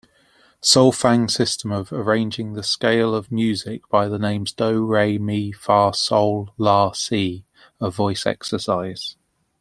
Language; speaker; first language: English; native; English